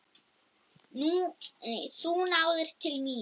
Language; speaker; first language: Icelandic; non-native, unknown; German